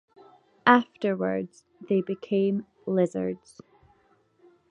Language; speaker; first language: English; native; English